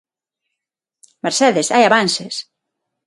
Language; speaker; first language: Galician; non-native, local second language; Spanish